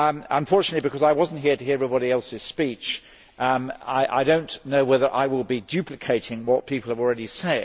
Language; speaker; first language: English; native; English